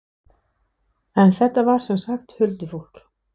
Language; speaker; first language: Icelandic; non-native, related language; Danish